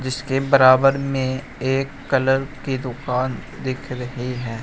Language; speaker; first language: Hindi; native; Hindi